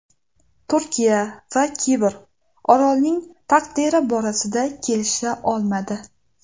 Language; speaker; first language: Uzbek; native; Uzbek